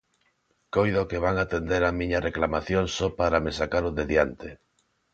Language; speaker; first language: Galician; non-native, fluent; Spanish